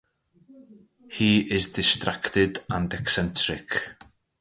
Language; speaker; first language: English; native; English